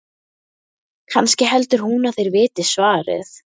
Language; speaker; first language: Icelandic; native; Icelandic